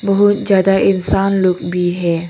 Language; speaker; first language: Hindi; non-native, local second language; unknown